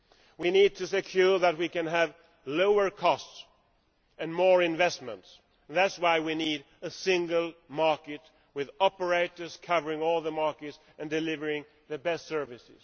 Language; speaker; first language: English; non-native, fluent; Swedish